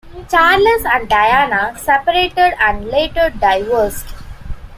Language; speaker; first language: English; non-native, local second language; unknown